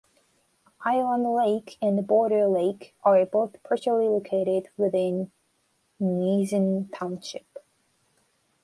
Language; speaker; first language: English; non-native, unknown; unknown